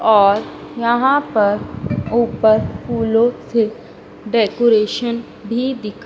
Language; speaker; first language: Hindi; native; Hindi